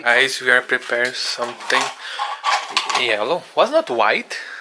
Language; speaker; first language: English; non-native, learner; Portuguese